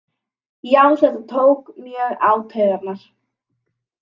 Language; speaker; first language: Icelandic; native; Icelandic